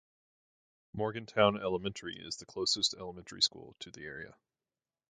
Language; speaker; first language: English; native; English